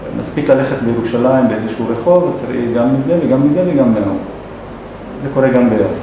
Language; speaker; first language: Hebrew; non-native, local second language; Arabic